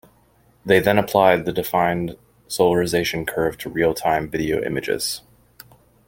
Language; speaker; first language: English; native; English